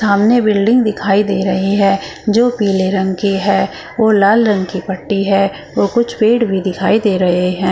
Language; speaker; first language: Hindi; native; Hindi